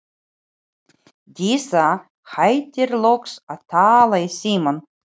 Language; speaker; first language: Icelandic; non-native, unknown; Ukrainian